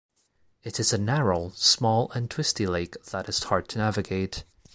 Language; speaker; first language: English; non-native, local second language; Cantonese